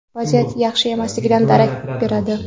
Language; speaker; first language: Uzbek; non-native, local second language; Kara-Kalpak